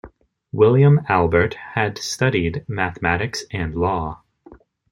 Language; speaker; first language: English; native; English